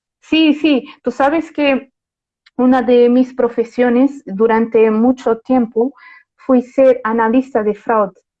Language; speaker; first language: Spanish; non-native, related language; Portuguese